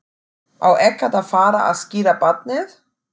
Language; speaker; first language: Icelandic; non-native, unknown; German